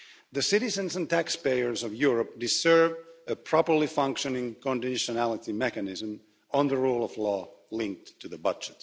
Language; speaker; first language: English; non-native, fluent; Finnish